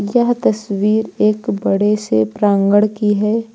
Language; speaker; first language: Hindi; native; Hindi